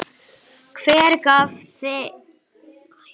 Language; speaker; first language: Icelandic; non-native, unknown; English